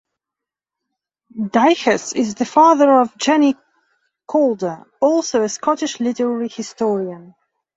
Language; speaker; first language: English; non-native, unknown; Belarusian